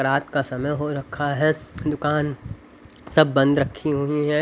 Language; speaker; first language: Hindi; native; Hindi